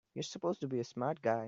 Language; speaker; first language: English; non-native, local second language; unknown